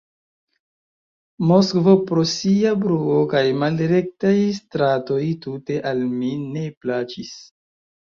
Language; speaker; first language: Esperanto; non-native, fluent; Chinese